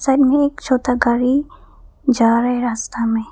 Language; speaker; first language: Hindi; non-native, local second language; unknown